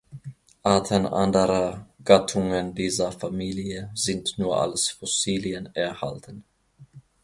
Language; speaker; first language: German; non-native, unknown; Finnish